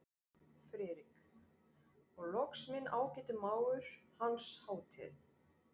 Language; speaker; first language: Icelandic; non-native, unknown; French